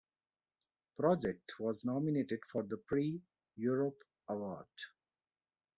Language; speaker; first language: English; non-native, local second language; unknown